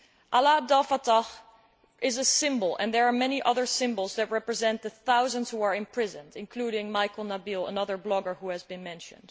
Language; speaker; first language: English; non-native, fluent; Dutch